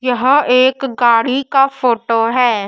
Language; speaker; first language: Hindi; native; Hindi